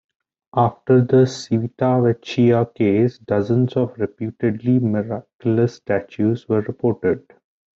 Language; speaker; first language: English; non-native, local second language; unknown